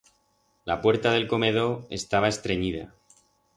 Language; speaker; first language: Aragonese; non-native, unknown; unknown